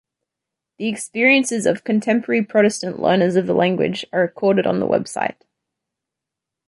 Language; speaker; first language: English; native; English